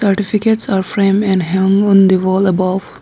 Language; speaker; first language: English; non-native, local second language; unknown